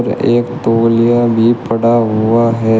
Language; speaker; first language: Hindi; native; Hindi